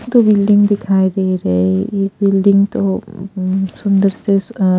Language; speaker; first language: Hindi; non-native, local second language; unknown